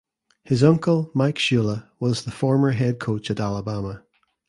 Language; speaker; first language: English; native; English